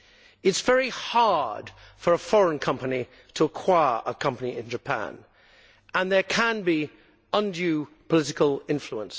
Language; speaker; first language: English; native; English